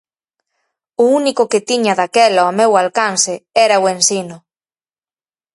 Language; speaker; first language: Galician; native; Galician